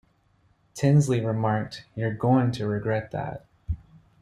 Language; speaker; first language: English; native; English